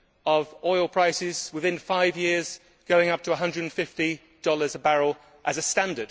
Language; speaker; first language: English; native; English